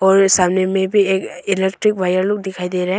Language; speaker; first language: Hindi; non-native, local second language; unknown